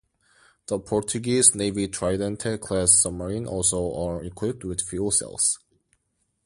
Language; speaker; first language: English; non-native, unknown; Korean